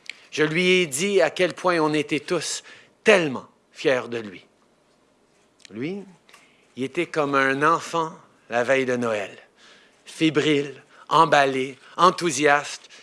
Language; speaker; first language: French; early bilingual, heritage; French